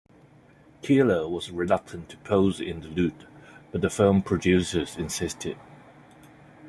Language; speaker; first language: English; non-native, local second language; Cantonese